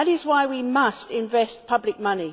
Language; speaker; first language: English; native; English